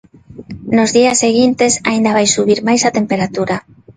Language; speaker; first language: Galician; non-native, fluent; Spanish